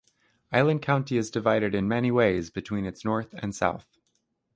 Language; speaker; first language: English; native; English